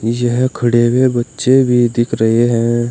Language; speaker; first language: Hindi; native; Hindi